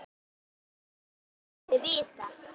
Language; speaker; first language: Icelandic; native; Icelandic